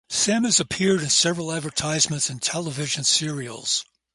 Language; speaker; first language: English; native; English